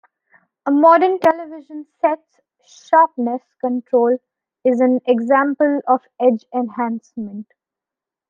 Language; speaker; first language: English; non-native, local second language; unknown